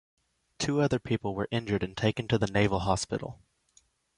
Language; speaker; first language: English; native; English